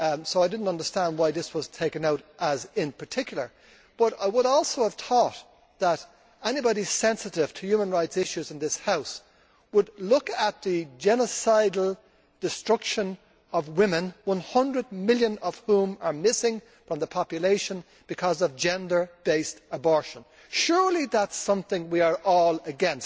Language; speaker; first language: English; native; English